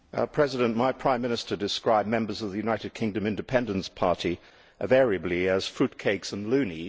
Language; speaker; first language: English; native; English